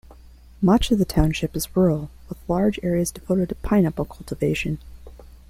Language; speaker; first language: English; non-native, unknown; Spanish